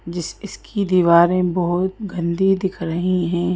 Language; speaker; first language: Hindi; native; Hindi